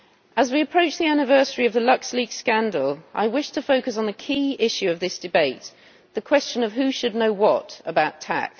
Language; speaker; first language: English; native; English